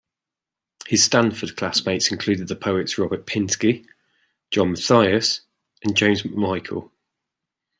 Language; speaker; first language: English; native; English